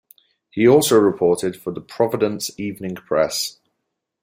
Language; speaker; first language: English; native; English